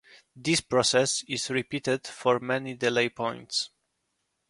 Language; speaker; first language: English; non-native, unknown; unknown